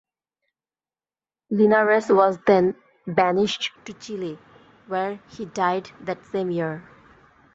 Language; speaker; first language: English; non-native, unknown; Bangla